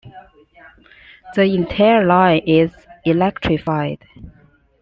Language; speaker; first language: English; non-native, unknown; Chinese